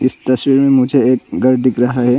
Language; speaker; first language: Hindi; non-native, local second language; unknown